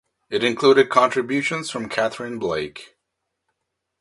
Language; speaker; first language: English; native; English